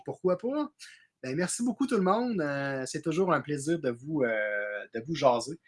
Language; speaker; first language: French; native; French